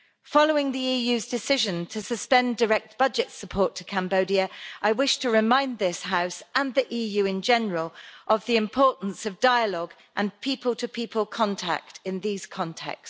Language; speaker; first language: English; native; English